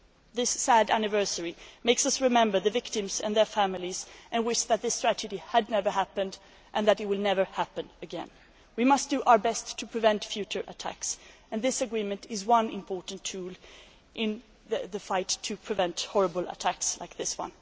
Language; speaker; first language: English; non-native, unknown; Swedish